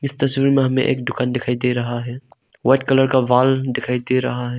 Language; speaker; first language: Hindi; non-native, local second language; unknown